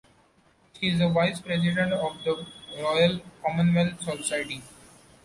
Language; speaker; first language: English; non-native, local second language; Marathi